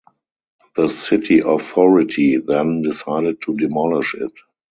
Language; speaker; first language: English; non-native, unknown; German